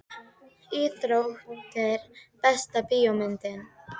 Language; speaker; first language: Icelandic; native; Icelandic